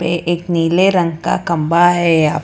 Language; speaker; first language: Hindi; non-native, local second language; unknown